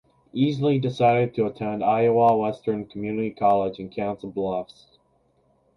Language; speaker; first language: English; native; English